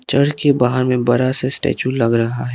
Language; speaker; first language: Hindi; non-native, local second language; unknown